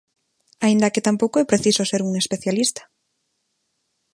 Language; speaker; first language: Galician; non-native, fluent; Spanish